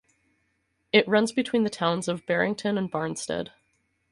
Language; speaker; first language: English; native; English